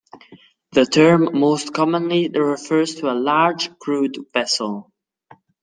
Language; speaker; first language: English; non-native, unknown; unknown